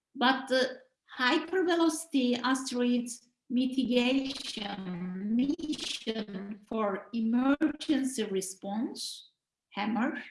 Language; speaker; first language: English; non-native, fluent; Turkish